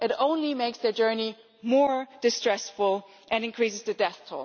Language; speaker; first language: English; non-native, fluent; German